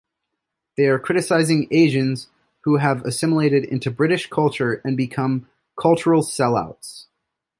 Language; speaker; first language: English; native; English